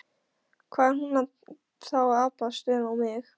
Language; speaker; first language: Icelandic; non-native, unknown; Polish